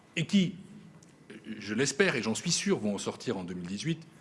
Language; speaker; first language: French; native; French